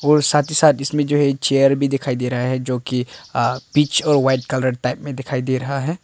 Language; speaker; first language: Hindi; non-native, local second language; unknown